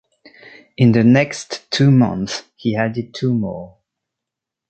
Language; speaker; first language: English; non-native, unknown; French